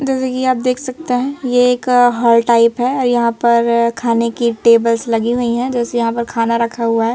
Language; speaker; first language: Hindi; native; Hindi